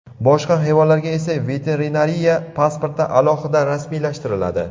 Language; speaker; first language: Uzbek; native; Uzbek